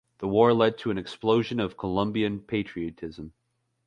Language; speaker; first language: English; native; English